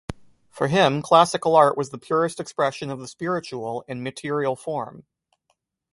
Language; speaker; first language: English; native; English